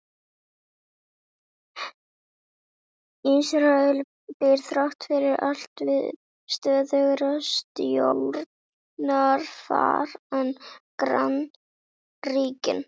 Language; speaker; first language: Icelandic; native; Icelandic